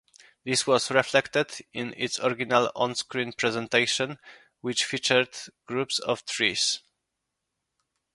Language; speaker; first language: English; non-native, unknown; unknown